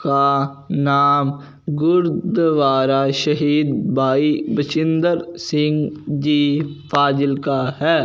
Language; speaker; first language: Hindi; non-native, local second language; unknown